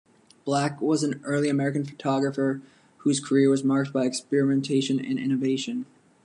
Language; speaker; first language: English; native; English